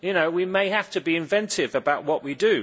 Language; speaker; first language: English; native; English